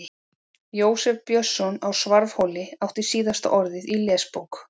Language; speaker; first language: Icelandic; native; Icelandic